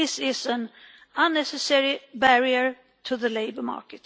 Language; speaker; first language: English; non-native, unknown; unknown